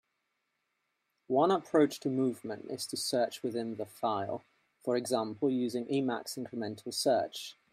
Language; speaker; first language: English; native; English